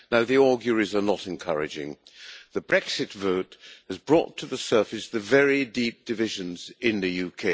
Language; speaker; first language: English; non-native, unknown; Hungarian